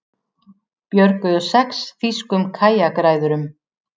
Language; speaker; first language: Icelandic; native; Icelandic